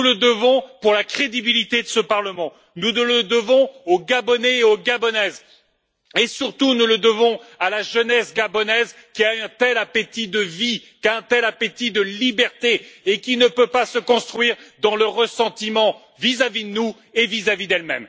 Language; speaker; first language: French; native; French